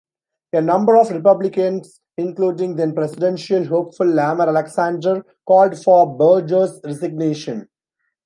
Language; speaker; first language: English; non-native, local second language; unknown